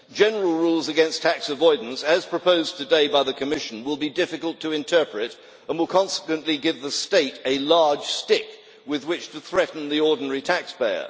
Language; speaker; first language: English; native; English